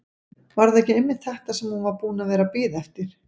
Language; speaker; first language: Icelandic; native; Icelandic